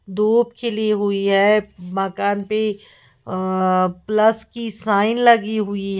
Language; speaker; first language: Hindi; native; Hindi